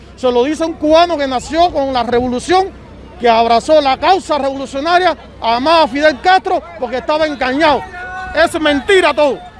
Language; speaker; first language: Spanish; native; Spanish